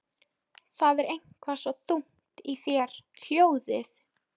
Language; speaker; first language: Icelandic; non-native, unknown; Polish